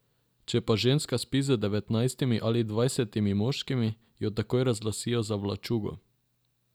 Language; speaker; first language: Slovenian; non-native, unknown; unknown